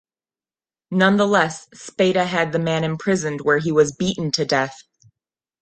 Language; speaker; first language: English; non-native, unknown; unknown